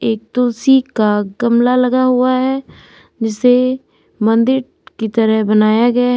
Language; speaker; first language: Hindi; native; Hindi